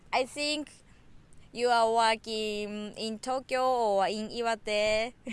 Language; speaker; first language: English; non-native, learner; Japanese